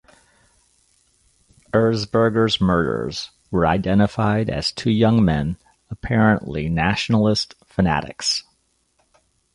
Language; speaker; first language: English; native; English